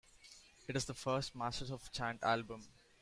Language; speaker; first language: English; non-native, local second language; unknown